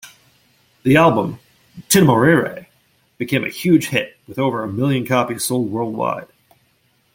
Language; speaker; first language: English; native; English